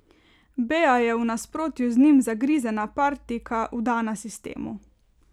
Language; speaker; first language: Slovenian; native; Slovenian